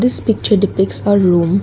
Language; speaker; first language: English; non-native, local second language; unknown